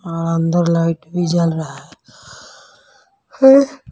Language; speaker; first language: Hindi; non-native, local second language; Punjabi